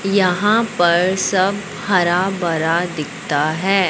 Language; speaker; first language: Hindi; non-native, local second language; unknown